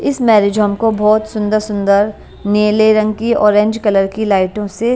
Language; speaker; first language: Hindi; non-native, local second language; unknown